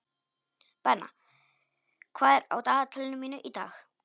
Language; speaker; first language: Icelandic; non-native, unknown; Polish